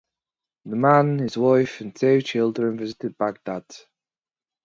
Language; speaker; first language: English; native; English